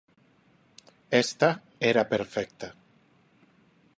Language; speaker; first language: Galician; non-native, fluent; Spanish